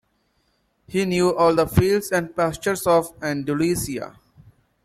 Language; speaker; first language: English; non-native, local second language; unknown